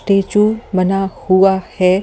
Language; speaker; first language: Hindi; native; Hindi